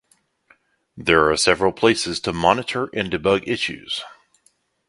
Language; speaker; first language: English; native; English